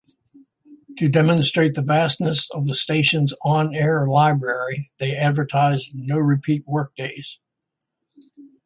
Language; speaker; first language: English; native; English